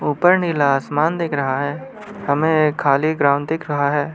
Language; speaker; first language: Hindi; non-native, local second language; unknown